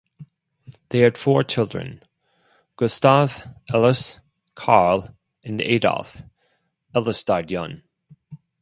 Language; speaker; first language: English; non-native, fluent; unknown